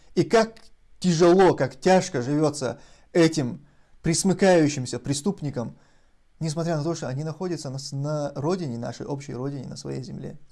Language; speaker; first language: Russian; non-native, local second language; Chechen